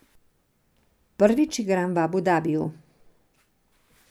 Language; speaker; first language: Slovenian; non-native, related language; Serbian